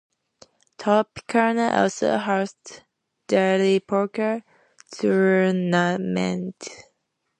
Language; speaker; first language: English; native; English